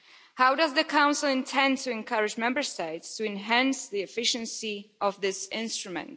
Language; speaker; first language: English; non-native, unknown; Slovak